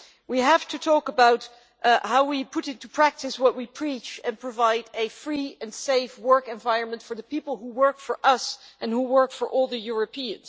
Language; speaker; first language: English; non-native, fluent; Dutch